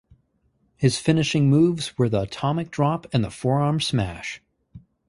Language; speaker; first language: English; native; English